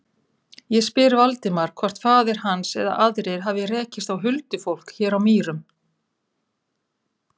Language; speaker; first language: Icelandic; native; Icelandic